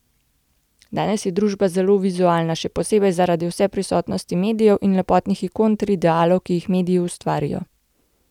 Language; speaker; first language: Slovenian; native; Slovenian